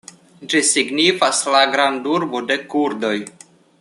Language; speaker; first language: Esperanto; non-native, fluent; Russian